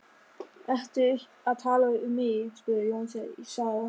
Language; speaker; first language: Icelandic; non-native, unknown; German